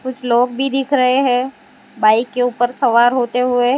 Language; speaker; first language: Hindi; non-native, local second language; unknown